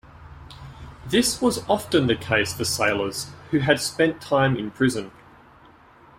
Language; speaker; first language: English; native; English